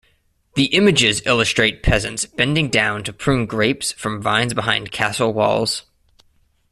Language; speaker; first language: English; native; English